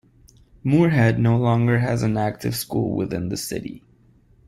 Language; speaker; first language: English; non-native, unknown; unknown